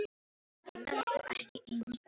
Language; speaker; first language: Icelandic; non-native, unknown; Filipino